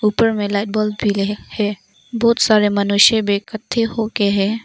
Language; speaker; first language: Hindi; non-native, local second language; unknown